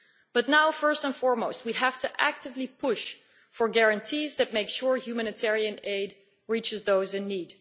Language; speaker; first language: English; non-native, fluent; Dutch